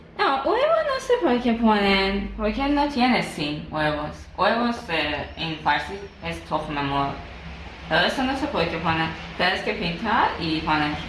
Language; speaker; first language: Spanish; non-native, learner; Persian